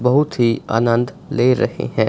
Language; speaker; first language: Hindi; non-native, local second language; Punjabi